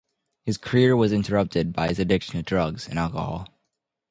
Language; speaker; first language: English; native; English